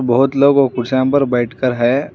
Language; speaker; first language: Hindi; non-native, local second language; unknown